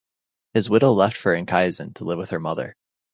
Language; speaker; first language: English; native; English